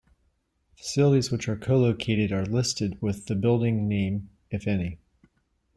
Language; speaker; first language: English; native; English